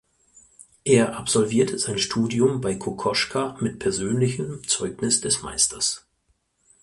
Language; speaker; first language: German; native; German